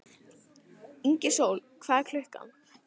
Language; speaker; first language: Icelandic; non-native, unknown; Italian